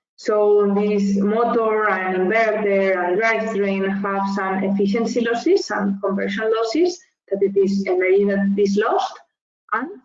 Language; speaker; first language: English; non-native, fluent; Spanish